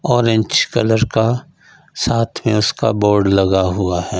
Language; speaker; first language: Hindi; non-native, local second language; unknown